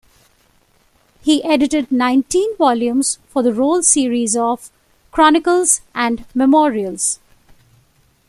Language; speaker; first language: English; non-native, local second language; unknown